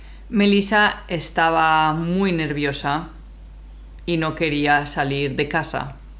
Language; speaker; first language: Spanish; native; Spanish